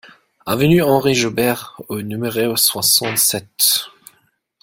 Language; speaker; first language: French; non-native, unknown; German